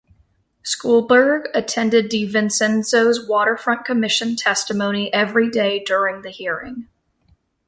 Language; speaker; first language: English; native; English